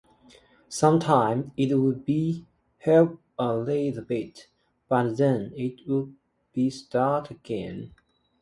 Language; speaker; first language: English; non-native, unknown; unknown